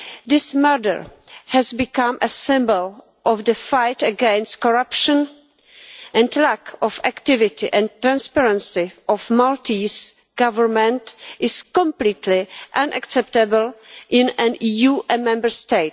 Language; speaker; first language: English; non-native, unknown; Czech